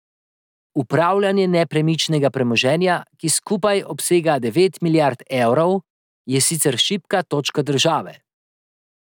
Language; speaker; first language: Slovenian; native; Slovenian